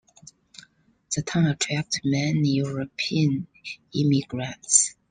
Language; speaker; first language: English; non-native, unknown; Chinese